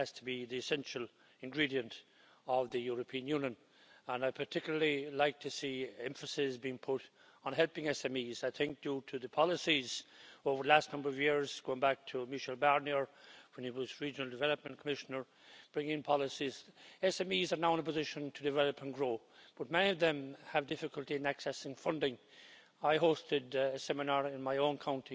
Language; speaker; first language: English; native; English